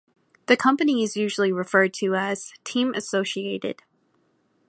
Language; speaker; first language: English; native; English